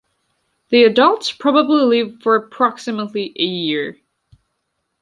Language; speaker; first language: English; non-native, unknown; Georgian